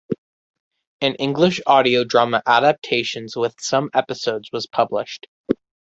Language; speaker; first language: English; native; English